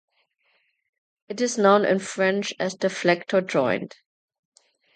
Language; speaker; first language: English; non-native, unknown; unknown